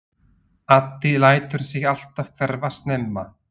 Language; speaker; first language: Icelandic; non-native, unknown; Slovak